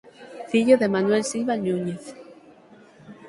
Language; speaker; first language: Galician; native; Galician